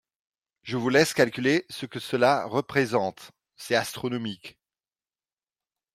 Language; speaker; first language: French; non-native, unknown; Dutch